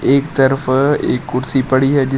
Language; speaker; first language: Hindi; native; Hindi